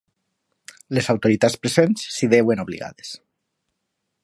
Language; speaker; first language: Catalan; non-native, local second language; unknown